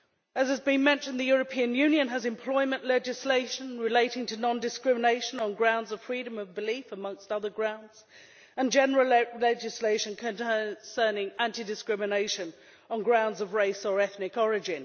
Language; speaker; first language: English; native; English